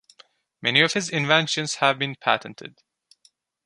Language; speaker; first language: English; non-native, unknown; Turkish